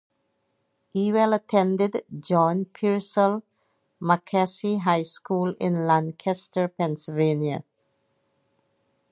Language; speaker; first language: English; native; English